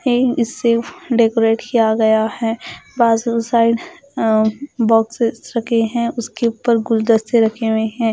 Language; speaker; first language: Hindi; non-native, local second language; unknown